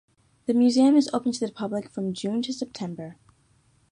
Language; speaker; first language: English; native; English